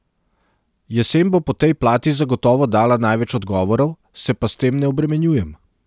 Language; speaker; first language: Slovenian; non-native, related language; Serbian